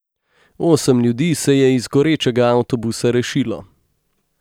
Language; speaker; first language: Slovenian; native; Slovenian